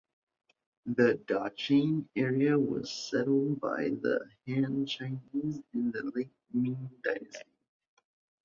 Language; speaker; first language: English; native; English